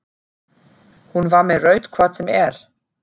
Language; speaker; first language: Icelandic; non-native, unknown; German